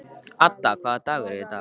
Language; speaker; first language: Icelandic; native; Icelandic